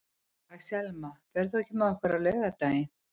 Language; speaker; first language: Icelandic; native; Icelandic